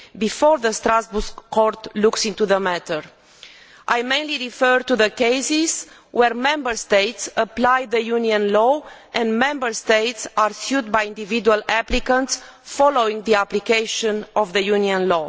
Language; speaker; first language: English; non-native, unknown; Romanian